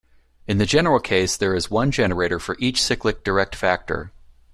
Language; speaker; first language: English; native; English